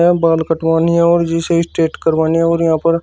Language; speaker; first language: Hindi; native; Hindi